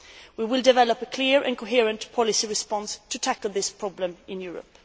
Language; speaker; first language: English; non-native, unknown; Swedish